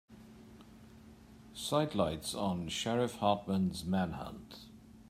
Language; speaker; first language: English; native; English